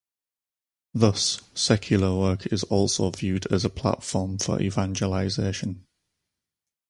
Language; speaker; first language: English; native; English